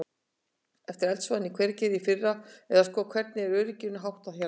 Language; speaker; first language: Icelandic; native; Icelandic